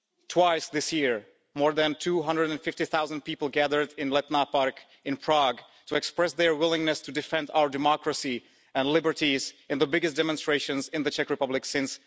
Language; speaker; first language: English; non-native, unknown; Czech